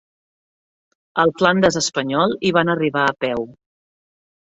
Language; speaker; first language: Catalan; native; Catalan